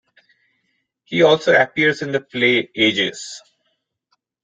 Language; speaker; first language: English; non-native, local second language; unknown